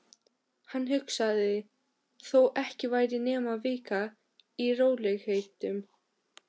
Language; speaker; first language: Icelandic; non-native, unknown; Albanian